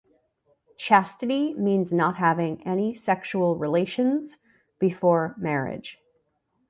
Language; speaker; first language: English; native; English